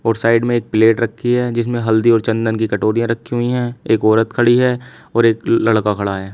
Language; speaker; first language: Hindi; native; Hindi